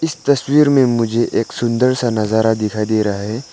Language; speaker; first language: Hindi; non-native, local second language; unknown